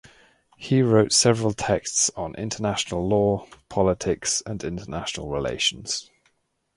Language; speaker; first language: English; native; English